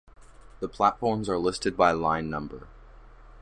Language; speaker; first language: English; native; English